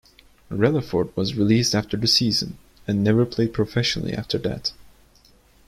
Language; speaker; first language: English; non-native, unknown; Turkish